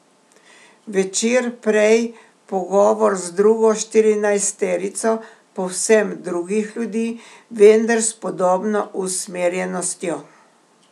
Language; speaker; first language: Slovenian; native; Slovenian